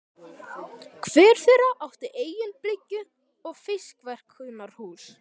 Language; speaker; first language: Icelandic; native; Icelandic